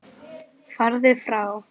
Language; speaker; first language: Icelandic; non-native, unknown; Lithuanian